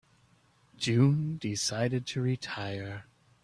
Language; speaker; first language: English; native; English